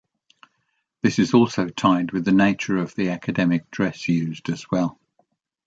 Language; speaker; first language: English; native; English